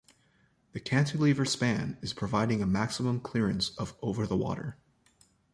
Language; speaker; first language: English; native; English